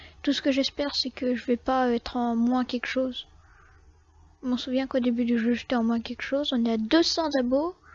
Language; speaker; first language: French; native; French